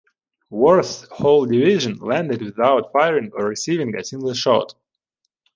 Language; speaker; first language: English; non-native, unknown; Ukrainian